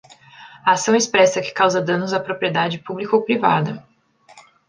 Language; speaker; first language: Portuguese; native; Portuguese